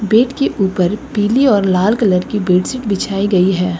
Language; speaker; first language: Hindi; native; Hindi